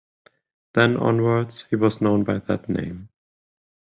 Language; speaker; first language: English; non-native, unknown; German